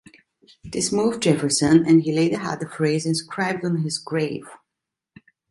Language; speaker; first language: English; non-native, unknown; Italian